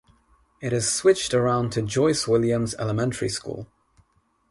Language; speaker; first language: English; non-native, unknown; Nepali